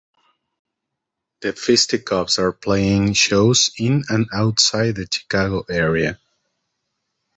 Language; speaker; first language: English; native; English